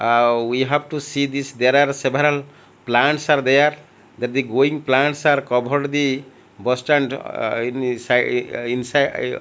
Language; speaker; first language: English; non-native, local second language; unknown